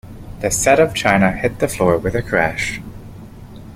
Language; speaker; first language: English; native; English